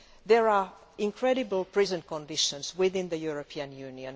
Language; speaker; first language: English; non-native, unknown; Finnish